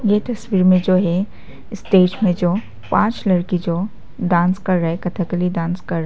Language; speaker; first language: Hindi; non-native, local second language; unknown